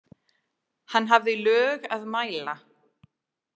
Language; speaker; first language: Icelandic; non-native, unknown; English